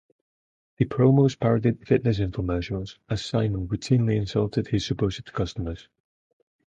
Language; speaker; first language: English; non-native, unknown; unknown